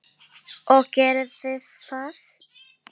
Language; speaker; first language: Icelandic; non-native, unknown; Filipino